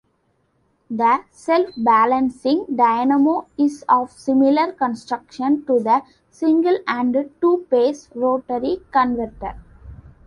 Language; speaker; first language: English; non-native, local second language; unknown